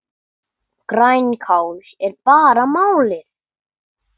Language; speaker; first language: Icelandic; non-native, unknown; English